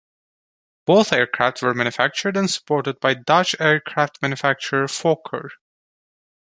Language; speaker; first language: English; non-native, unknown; Turkish